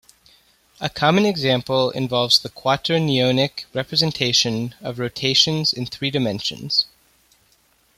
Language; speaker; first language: English; native; English